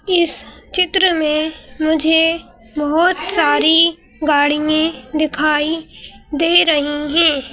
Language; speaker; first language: Hindi; native; Hindi